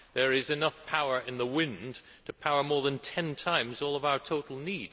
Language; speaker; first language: English; native; English